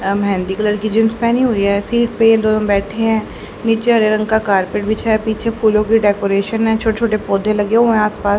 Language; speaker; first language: Hindi; native; Hindi